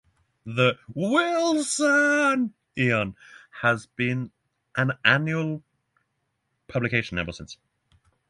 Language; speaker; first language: English; non-native, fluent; Norwegian